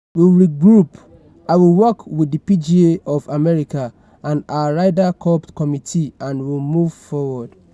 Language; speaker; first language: English; non-native, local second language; Yoruba